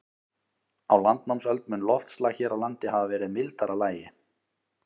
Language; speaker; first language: Icelandic; native; Icelandic